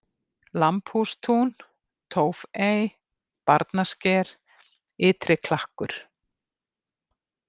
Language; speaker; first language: Icelandic; native; Icelandic